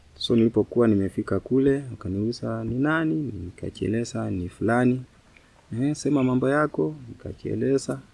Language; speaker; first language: Swahili; non-native, local second language; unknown